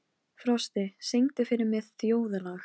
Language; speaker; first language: Icelandic; non-native, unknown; Polish